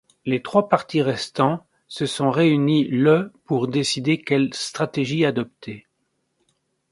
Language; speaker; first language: French; native; French